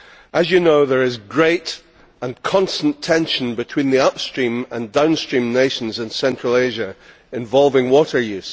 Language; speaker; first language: English; native; English